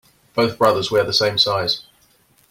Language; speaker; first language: English; native; English